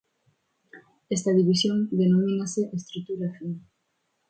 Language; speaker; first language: Galician; non-native, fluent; Spanish